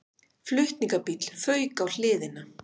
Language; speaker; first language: Icelandic; native; Icelandic